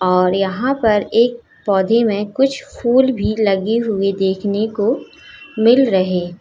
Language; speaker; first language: Hindi; native; Hindi